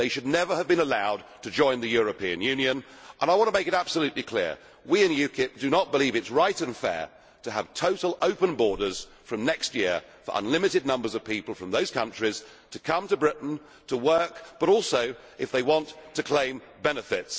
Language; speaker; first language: English; native; English